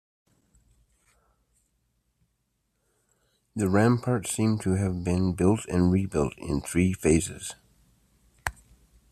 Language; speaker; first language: English; native; English